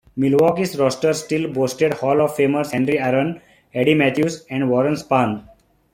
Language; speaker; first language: English; non-native, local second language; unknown